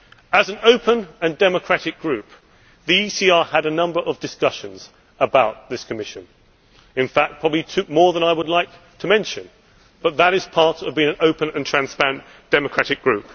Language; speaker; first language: English; native; English